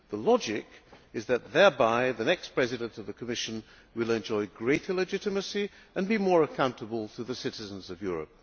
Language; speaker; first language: English; non-native, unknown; Hungarian